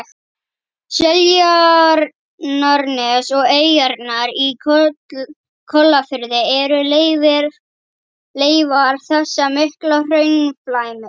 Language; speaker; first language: Icelandic; native; Icelandic